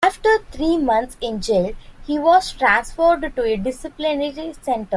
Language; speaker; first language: English; non-native, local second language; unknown